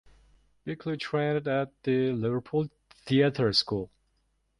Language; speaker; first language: English; non-native, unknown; Mongolian